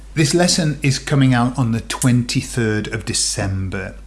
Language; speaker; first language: English; native; English